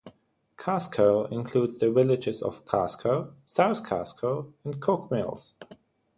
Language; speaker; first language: English; non-native, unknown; German